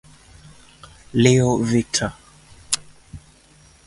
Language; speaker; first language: English; native; English